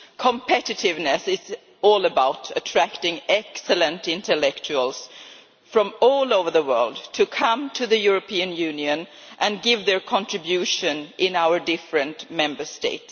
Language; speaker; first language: English; non-native, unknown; Swedish